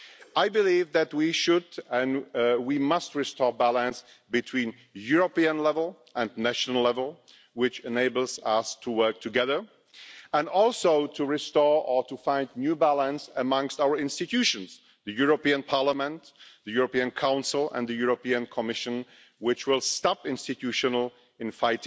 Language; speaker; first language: English; non-native, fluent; Czech